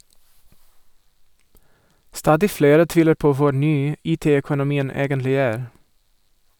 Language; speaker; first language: Norwegian; non-native, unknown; Portuguese